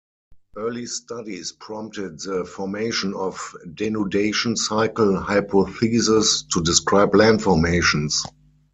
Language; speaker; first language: English; non-native, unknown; German